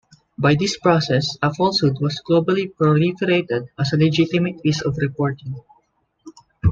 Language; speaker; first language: English; non-native, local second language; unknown